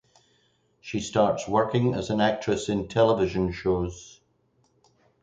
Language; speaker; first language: English; native; English